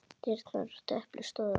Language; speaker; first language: Icelandic; native; Icelandic